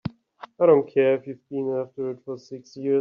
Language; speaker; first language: English; native; English